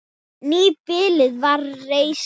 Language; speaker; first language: Icelandic; non-native, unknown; Thai